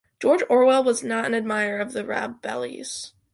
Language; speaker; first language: English; native; English